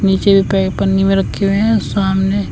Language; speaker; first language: Hindi; native; Hindi